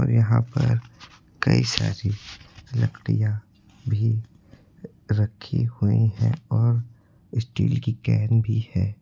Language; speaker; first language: Hindi; native; Hindi